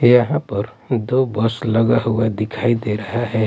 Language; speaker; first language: Hindi; native; Hindi